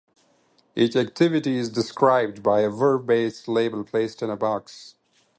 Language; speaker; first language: English; non-native, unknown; Pashto